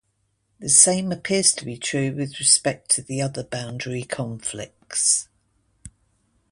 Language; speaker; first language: English; native; English